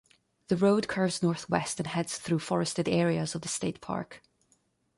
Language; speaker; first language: English; non-native, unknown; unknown